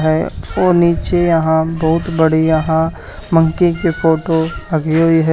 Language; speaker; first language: Hindi; native; Hindi